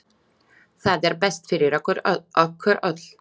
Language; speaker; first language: Icelandic; non-native, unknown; Slovak